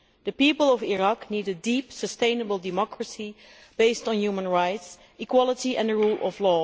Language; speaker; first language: English; non-native, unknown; Dutch